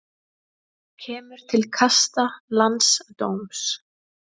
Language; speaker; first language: Icelandic; native; Icelandic